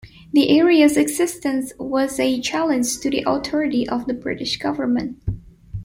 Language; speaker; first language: English; non-native, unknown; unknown